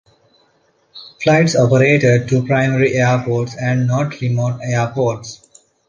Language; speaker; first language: English; non-native, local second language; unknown